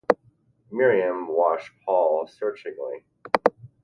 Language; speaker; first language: English; native; English